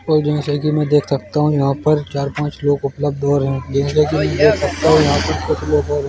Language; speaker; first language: Hindi; native; Hindi